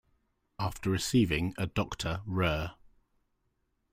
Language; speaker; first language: English; native; English